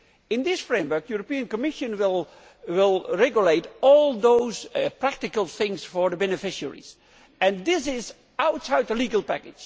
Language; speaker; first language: English; non-native, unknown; Dutch